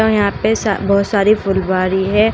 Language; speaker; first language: Hindi; native; Hindi